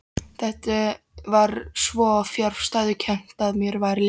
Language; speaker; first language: Icelandic; non-native, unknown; Polish